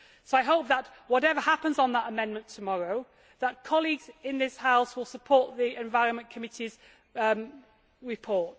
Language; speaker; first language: English; native; English